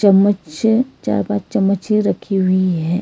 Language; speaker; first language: Hindi; non-native, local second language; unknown